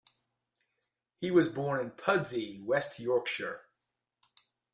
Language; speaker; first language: English; native; English